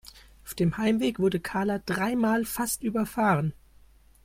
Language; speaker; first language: German; native; German